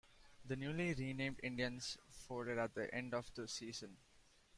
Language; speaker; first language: English; non-native, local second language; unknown